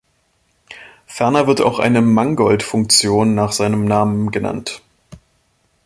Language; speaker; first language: German; native; German